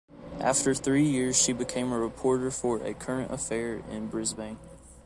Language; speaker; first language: English; native; English